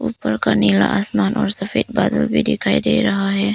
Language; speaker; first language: Hindi; early bilingual, other home language; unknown